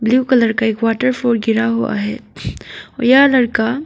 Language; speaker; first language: Hindi; non-native, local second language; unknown